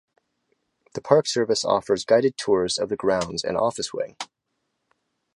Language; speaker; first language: English; native; English